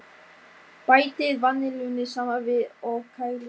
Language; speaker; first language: Icelandic; non-native, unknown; German